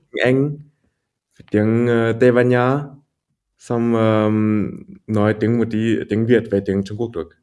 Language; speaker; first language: Vietnamese; early bilingual, heritage; Vietnamese